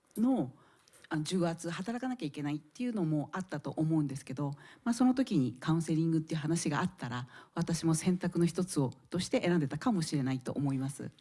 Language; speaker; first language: Japanese; native; Japanese